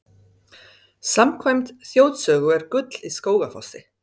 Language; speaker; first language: Icelandic; non-native, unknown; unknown